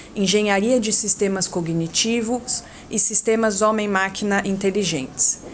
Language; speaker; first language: Portuguese; native; Portuguese